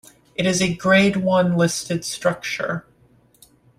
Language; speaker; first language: English; native; English